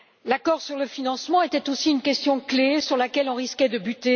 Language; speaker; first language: French; native; French